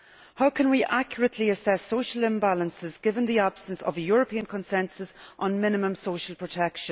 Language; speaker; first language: English; native; English